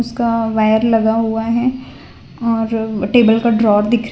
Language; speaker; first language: Hindi; non-native, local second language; Gujarati